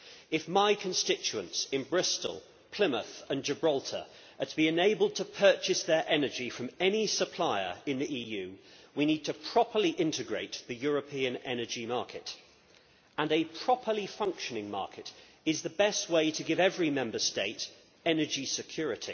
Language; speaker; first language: English; native; English